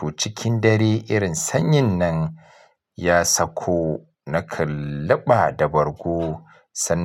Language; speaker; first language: Hausa; native; Hausa